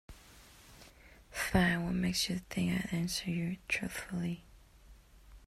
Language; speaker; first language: English; native; English